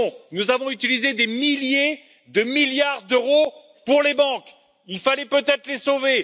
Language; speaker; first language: French; native; French